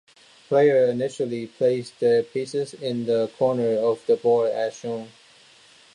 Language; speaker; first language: English; non-native, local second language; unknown